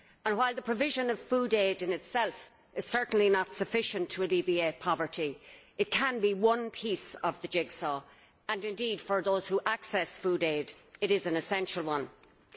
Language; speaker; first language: English; native; English